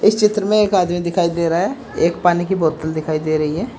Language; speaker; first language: Hindi; native; Hindi